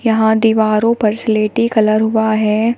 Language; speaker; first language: Hindi; native; Hindi